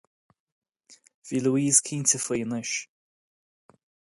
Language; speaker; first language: Irish; native; Irish